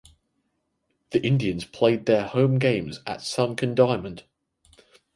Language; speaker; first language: English; native; English